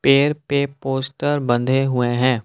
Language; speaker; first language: Hindi; non-native, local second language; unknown